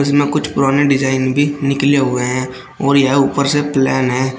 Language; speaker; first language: Hindi; native; Hindi